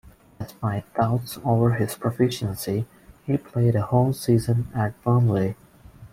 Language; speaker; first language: English; non-native, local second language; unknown